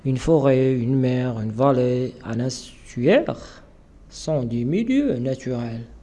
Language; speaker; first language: French; non-native, local second language; Arabic